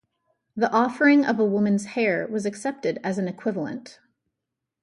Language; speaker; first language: English; native; English